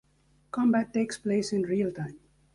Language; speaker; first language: English; native; English